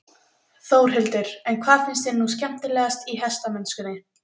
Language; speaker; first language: Icelandic; native; Icelandic